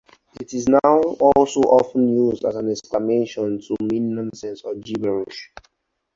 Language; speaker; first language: English; non-native, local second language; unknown